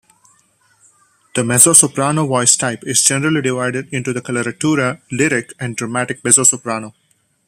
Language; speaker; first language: English; non-native, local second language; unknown